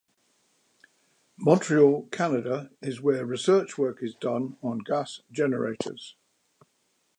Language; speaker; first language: English; native; English